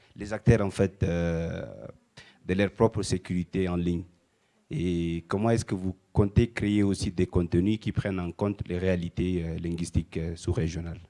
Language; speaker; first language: French; non-native, local second language; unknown